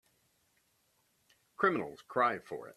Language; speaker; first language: English; native; English